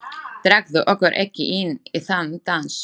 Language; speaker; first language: Icelandic; non-native, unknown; Slovak